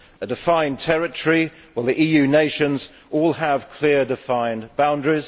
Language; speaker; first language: English; native; English